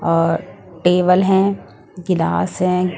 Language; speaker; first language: Hindi; non-native, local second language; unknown